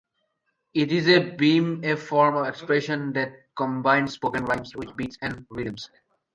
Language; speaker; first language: English; native; English